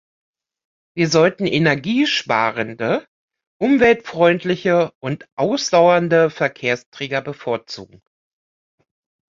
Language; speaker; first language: German; native; German